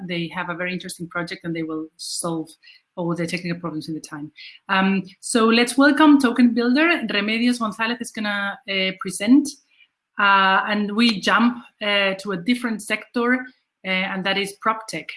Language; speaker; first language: English; non-native, fluent; Spanish